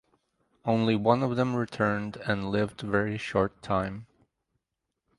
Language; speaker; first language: English; native; English